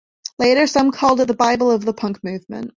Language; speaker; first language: English; native; English